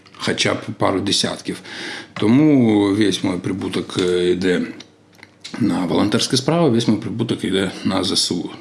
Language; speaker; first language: Ukrainian; non-native, local second language; Russian